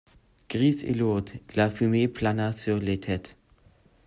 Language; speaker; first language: French; non-native, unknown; German